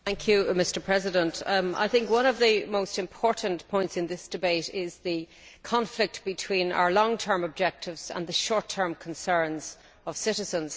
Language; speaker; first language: English; native; English